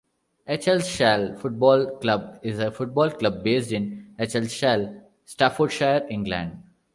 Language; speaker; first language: English; non-native, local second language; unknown